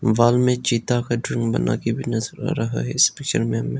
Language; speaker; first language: Hindi; non-native, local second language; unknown